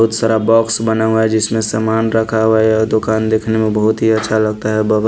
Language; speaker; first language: Hindi; non-native, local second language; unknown